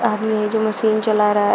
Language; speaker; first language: Hindi; native; Hindi